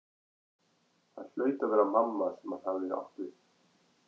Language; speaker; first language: Icelandic; native; Icelandic